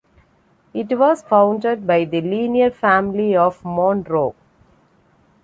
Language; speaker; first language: English; non-native, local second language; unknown